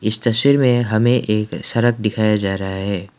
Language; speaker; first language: Hindi; non-native, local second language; Assamese